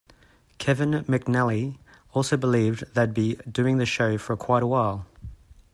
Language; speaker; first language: English; native; English